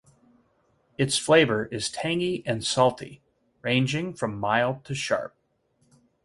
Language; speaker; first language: English; native; English